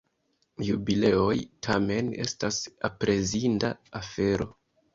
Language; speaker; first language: Esperanto; non-native, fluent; Kinyarwanda